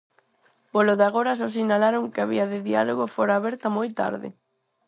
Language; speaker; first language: Galician; non-native, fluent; Spanish